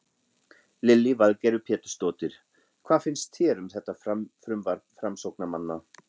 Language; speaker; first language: Icelandic; non-native, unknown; German